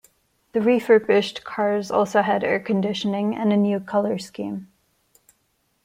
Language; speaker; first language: English; non-native, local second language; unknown